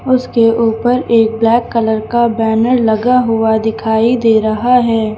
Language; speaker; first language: Hindi; native; Hindi